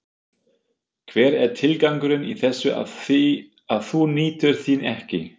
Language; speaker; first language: Icelandic; non-native, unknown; German